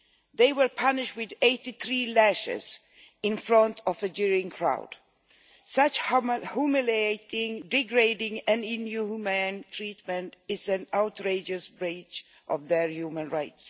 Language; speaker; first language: English; non-native, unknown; Swedish